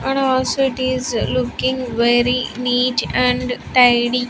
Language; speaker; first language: English; non-native, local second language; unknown